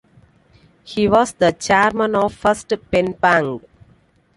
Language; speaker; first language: English; non-native, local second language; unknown